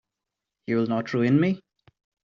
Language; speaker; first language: English; non-native, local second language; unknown